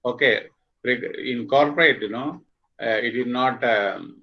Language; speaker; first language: English; non-native, local second language; Malayalam